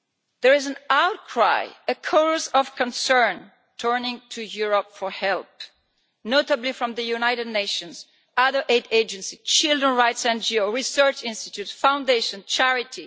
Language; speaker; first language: English; non-native, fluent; Italian